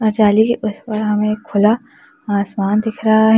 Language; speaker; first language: Hindi; native; Hindi